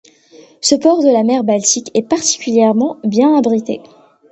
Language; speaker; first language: French; non-native, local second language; Arabic